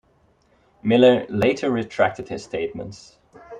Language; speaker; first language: English; non-native, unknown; Dutch